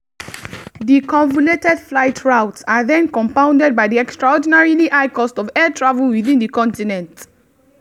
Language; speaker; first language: English; non-native, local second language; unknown